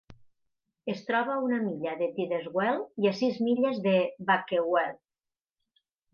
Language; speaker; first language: Catalan; native; Catalan